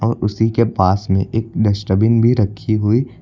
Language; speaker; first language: Hindi; native; Hindi